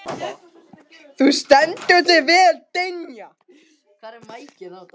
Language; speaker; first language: Icelandic; non-native, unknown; Russian